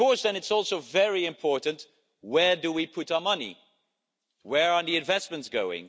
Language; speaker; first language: English; non-native, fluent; Dutch